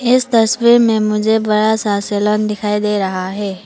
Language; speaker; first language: Hindi; non-native, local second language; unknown